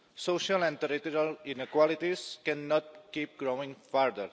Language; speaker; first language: English; non-native, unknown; Catalan